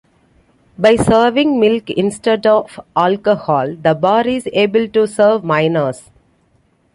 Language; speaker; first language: English; non-native, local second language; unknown